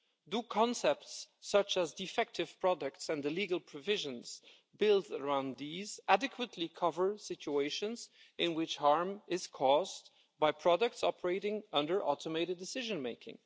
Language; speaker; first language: English; non-native, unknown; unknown